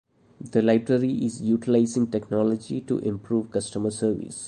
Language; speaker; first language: English; non-native, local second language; Malayalam